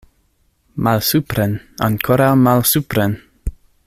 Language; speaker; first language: Esperanto; non-native, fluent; English